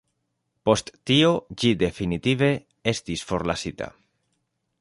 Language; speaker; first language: Esperanto; non-native, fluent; Spanish